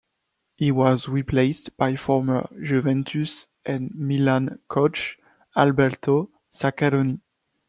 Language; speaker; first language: English; non-native, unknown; French